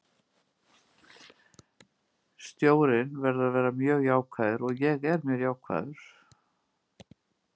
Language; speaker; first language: Icelandic; native; Icelandic